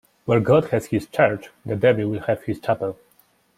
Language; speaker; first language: English; non-native, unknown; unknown